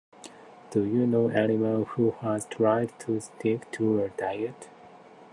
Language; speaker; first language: English; non-native, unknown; Japanese